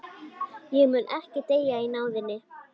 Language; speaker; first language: Icelandic; native; Icelandic